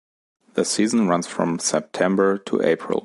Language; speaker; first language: English; non-native, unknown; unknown